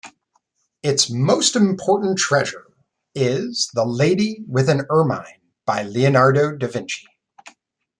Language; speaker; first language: English; native; English